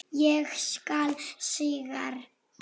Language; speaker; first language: Icelandic; non-native, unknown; Polish